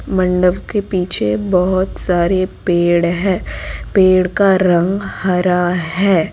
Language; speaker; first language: Hindi; non-native, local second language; Gujarati